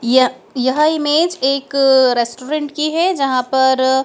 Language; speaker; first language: Hindi; native; Hindi